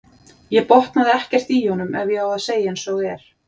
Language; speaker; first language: Icelandic; native; Icelandic